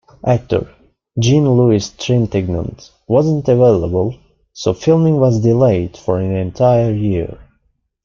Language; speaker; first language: English; non-native, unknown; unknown